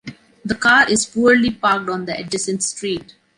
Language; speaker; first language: English; non-native, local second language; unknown